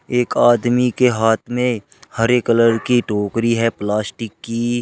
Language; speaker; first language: Hindi; native; Hindi